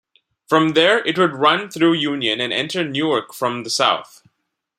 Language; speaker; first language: English; non-native, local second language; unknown